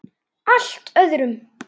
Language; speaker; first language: Icelandic; native; Icelandic